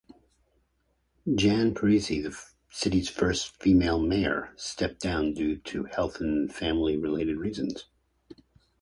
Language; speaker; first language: English; native; English